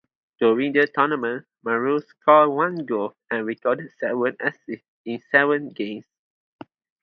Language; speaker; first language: English; non-native, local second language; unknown